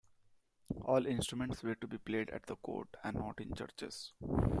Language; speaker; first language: English; non-native, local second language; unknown